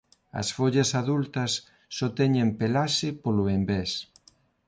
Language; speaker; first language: Galician; non-native, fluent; Spanish